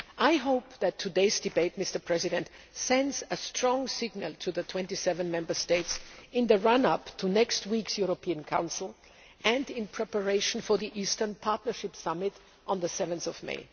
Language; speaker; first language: English; non-native, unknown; German